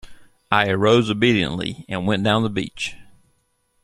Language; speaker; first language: English; native; English